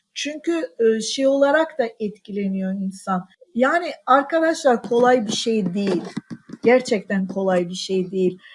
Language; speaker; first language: Turkish; non-native, local second language; Armenian